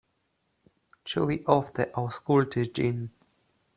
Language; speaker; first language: Esperanto; non-native, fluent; Russian